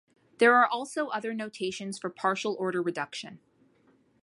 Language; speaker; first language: English; native; English